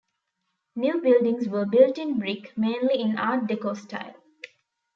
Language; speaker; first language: English; non-native, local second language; Tamil